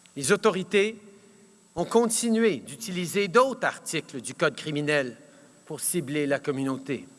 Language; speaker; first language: French; early bilingual, heritage; French